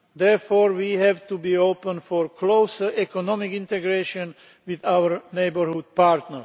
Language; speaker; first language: English; non-native, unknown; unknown